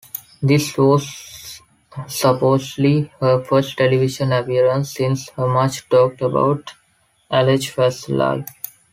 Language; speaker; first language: English; non-native, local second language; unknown